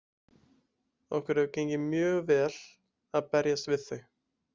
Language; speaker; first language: Icelandic; native; Icelandic